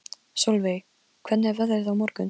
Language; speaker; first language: Icelandic; non-native, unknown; Polish